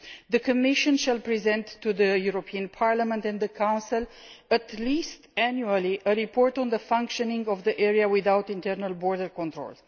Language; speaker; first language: English; non-native, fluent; Romanian